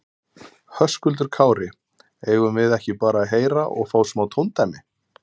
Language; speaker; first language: Icelandic; native; Icelandic